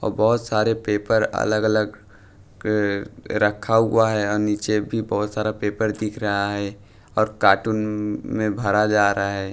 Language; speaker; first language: Hindi; non-native, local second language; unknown